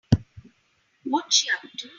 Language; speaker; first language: English; non-native, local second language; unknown